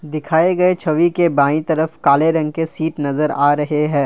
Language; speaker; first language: Hindi; non-native, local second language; Assamese